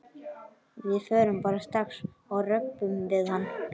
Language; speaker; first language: Icelandic; native; Icelandic